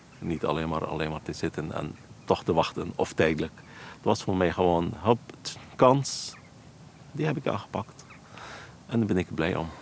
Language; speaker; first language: Dutch; non-native, fluent; Arabic